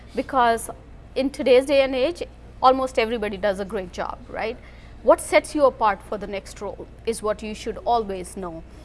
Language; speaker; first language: English; non-native, local second language; Hindi